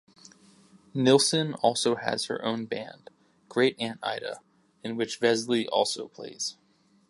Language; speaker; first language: English; native; English